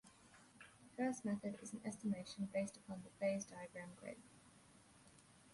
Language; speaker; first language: English; native; English